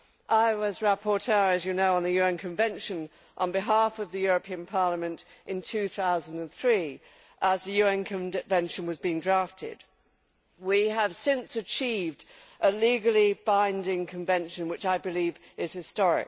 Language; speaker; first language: English; native; English